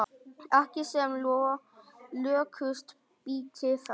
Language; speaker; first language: Icelandic; non-native, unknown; Vietnamese